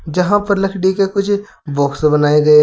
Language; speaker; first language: Hindi; native; Hindi